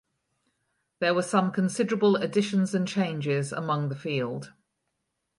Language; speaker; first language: English; native; English